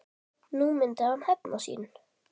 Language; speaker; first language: Icelandic; native; Icelandic